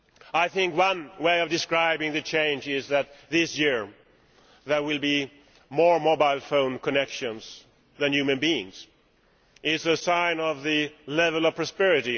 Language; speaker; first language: English; non-native, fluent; Swedish